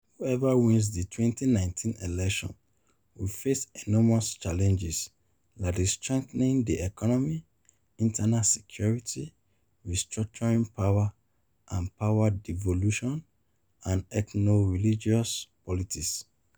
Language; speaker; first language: English; non-native, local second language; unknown